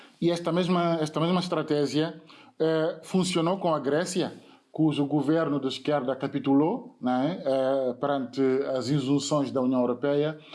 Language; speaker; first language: Portuguese; non-native, fluent; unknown